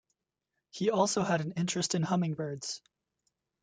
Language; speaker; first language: English; native; English